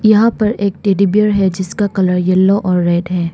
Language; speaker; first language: Hindi; non-native, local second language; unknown